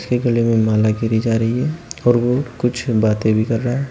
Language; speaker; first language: Hindi; native; Hindi